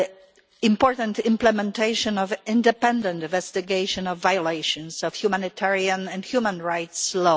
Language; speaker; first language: English; non-native, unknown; Polish